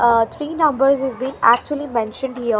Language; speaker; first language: English; non-native, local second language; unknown